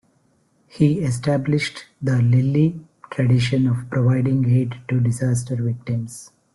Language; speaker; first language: English; non-native, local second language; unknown